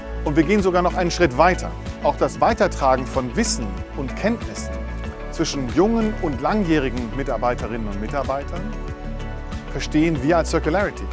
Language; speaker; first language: German; native; German